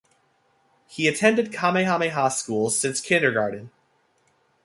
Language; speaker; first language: English; native; English